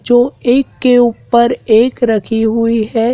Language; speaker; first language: Hindi; native; Hindi